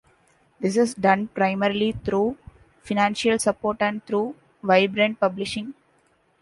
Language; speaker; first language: English; non-native, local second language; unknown